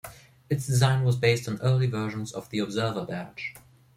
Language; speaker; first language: English; non-native, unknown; German